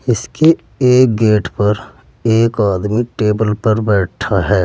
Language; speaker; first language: Hindi; native; Hindi